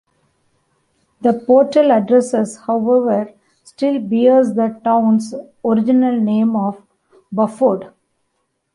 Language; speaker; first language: English; non-native, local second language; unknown